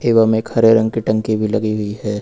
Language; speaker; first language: Hindi; native; Hindi